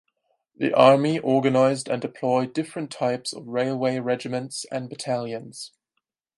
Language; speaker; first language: English; non-native, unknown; German